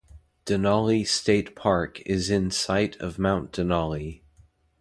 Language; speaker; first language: English; native; English